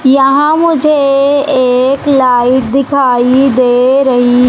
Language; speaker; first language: Hindi; native; Hindi